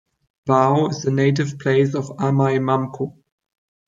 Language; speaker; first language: English; non-native, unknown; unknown